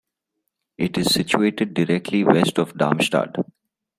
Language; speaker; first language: English; non-native, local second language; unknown